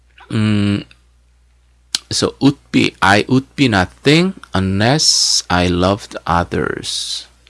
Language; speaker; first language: English; non-native, fluent; Korean